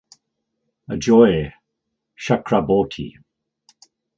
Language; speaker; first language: English; native; English